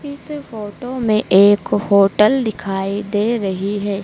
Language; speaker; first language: Hindi; native; Hindi